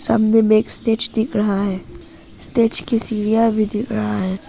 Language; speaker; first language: Hindi; non-native, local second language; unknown